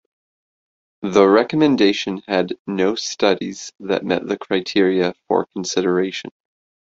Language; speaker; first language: English; native; English